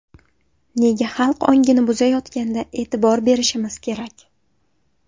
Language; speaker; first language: Uzbek; native; Uzbek